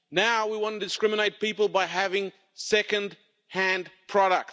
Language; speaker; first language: English; non-native, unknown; Lithuanian